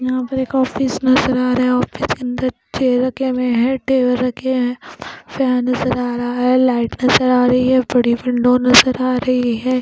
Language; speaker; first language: Hindi; non-native, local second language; Punjabi